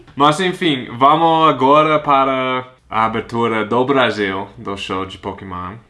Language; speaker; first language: Portuguese; non-native, fluent; English